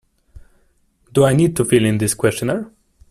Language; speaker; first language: English; non-native, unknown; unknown